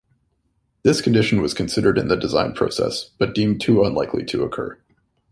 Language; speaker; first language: English; native; English